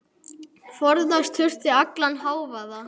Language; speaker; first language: Icelandic; native; Icelandic